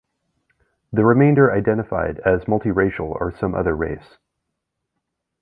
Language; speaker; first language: English; native; English